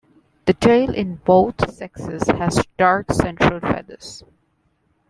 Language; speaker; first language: English; non-native, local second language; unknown